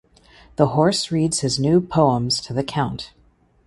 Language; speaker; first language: English; native; English